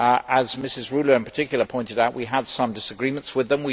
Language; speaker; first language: English; native; English